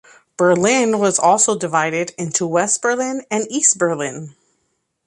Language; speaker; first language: English; native; English